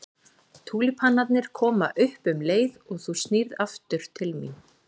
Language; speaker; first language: Icelandic; native; Icelandic